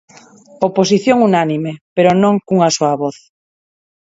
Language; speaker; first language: Galician; non-native, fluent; Spanish